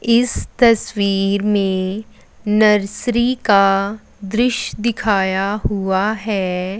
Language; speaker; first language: Hindi; non-native, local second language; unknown